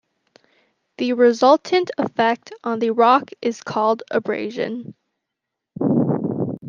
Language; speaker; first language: English; native; English